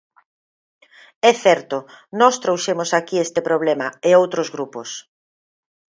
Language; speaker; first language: Galician; native; Galician